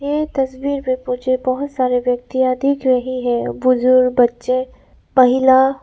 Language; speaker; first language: Hindi; non-native, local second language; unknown